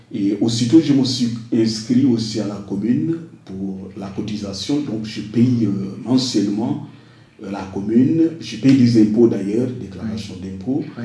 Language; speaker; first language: French; non-native, local second language; Wolof